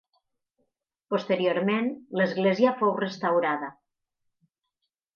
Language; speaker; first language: Catalan; native; Catalan